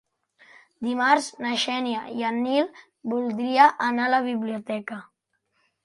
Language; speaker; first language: Catalan; native; Catalan